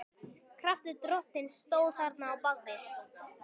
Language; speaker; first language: Icelandic; native; Icelandic